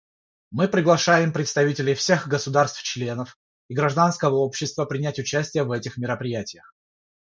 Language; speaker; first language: Russian; non-native, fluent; Georgian